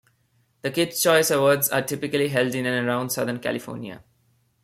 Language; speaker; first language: English; non-native, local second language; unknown